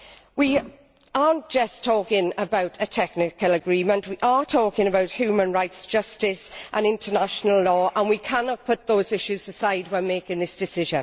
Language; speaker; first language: English; native; English